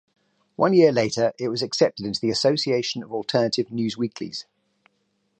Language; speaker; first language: English; native; English